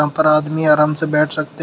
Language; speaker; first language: Hindi; native; Hindi